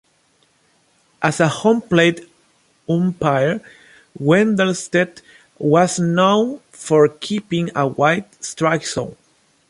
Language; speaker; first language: English; non-native, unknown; Spanish